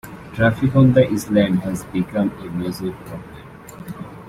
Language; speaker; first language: English; native; English